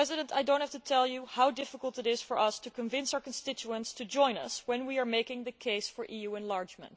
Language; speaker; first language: English; non-native, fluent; Dutch